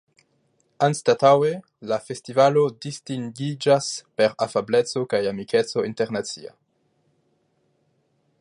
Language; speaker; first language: Esperanto; non-native, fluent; French